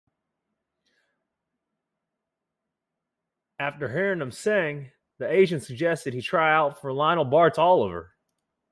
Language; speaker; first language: English; native; English